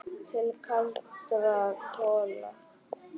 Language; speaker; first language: Icelandic; native; Icelandic